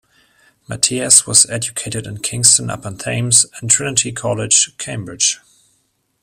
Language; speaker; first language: English; non-native, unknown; German